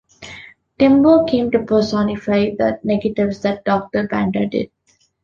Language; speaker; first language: English; non-native, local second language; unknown